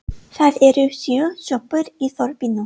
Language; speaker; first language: Icelandic; non-native, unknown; English